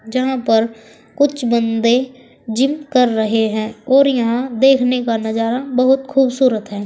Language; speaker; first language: Hindi; native; Hindi